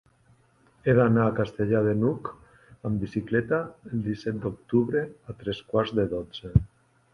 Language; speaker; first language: Catalan; non-native, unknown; Spanish